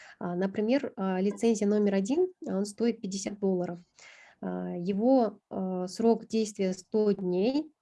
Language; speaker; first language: Russian; non-native, local second language; Kyrgyz